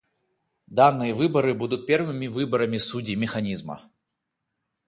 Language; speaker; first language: Russian; non-native, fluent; Georgian